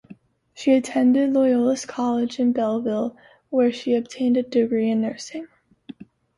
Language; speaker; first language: English; native; English